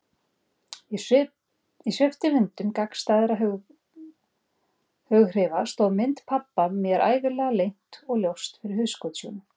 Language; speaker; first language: Icelandic; native; Icelandic